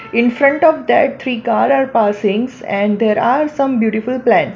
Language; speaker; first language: English; non-native, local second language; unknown